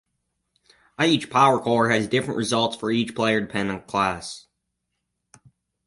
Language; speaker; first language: English; native; English